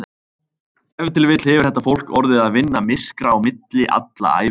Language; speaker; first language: Icelandic; native; Icelandic